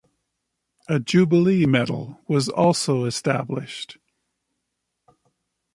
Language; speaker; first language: English; native; English